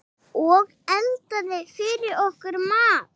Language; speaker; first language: Icelandic; non-native, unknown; English